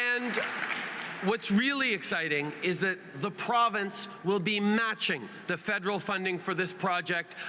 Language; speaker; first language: English; native; English